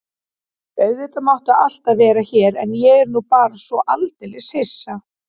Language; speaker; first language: Icelandic; native; Icelandic